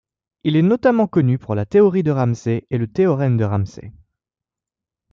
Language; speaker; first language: French; native; French